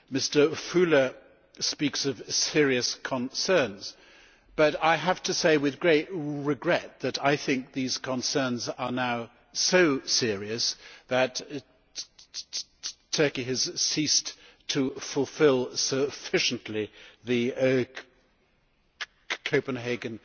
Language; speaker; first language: English; native; English